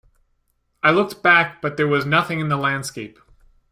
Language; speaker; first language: English; native; English